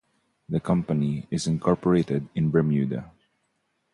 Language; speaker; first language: English; non-native, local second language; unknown